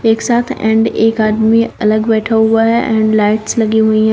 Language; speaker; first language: Hindi; native; Hindi